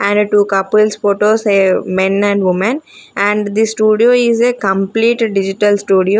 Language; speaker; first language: English; non-native, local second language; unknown